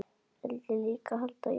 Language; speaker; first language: Icelandic; native; Icelandic